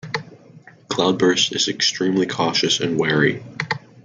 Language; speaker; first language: English; native; English